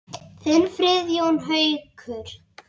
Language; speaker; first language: Icelandic; native; Icelandic